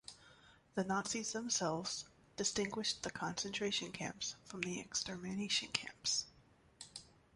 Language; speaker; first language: English; native; English